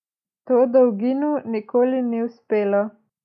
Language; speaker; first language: Slovenian; native; Slovenian